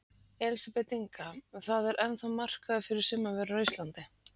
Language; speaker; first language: Icelandic; native; Icelandic